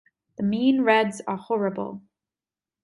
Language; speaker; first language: English; native; English